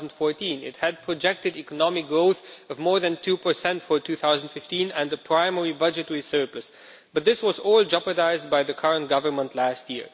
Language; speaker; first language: English; non-native, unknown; Romanian